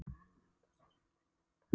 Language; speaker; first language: Icelandic; non-native, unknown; Polish